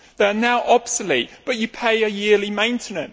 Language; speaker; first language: English; native; English